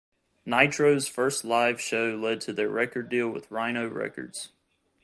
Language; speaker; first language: English; native; English